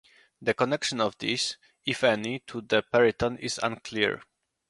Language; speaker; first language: English; non-native, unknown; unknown